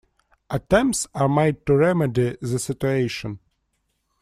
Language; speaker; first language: English; non-native, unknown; Russian